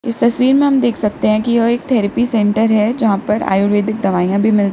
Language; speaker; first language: Hindi; native; Hindi